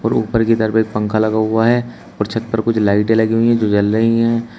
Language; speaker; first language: Hindi; native; Hindi